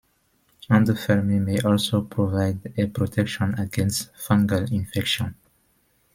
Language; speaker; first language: English; non-native, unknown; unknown